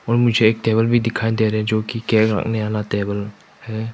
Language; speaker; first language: Hindi; non-native, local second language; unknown